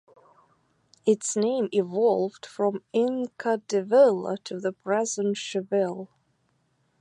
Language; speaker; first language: English; native; English